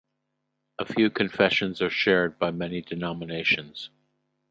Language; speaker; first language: English; native; English